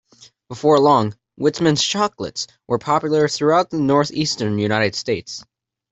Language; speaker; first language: English; native; English